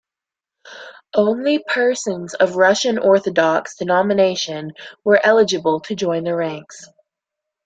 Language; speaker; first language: English; native; English